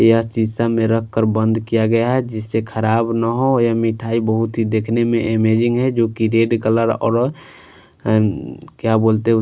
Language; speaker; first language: Hindi; non-native, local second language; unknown